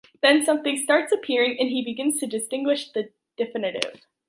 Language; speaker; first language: English; native; English